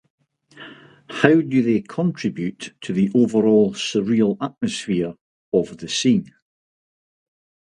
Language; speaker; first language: English; native; English